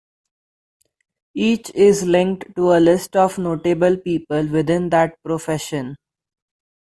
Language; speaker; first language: English; non-native, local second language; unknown